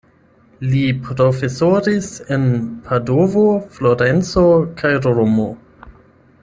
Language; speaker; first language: Esperanto; non-native, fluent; German